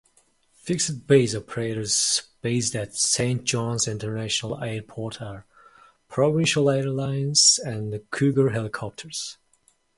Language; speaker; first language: English; non-native, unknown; Mongolian